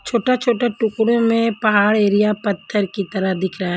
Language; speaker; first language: Hindi; non-native, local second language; Punjabi